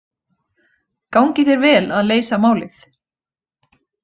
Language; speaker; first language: Icelandic; native; Icelandic